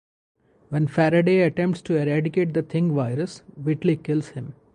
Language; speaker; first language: English; non-native, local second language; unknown